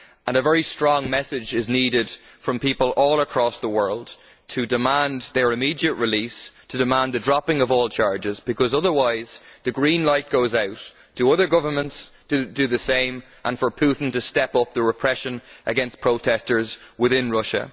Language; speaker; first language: English; native; English